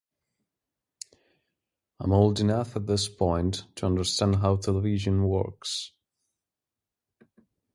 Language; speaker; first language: English; native; English